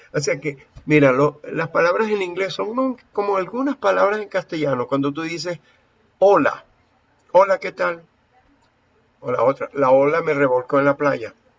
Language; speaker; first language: Spanish; native; Spanish